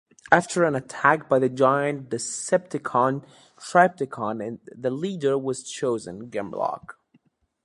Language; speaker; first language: English; native; English